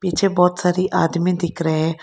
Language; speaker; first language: Hindi; non-native, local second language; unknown